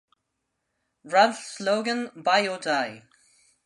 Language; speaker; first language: English; non-native, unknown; Spanish